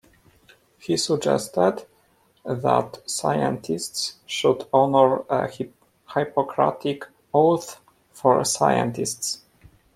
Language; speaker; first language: English; non-native, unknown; Polish